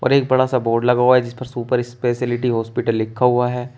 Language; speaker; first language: Hindi; native; Hindi